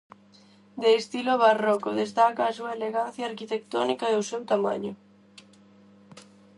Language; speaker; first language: Galician; non-native, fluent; Spanish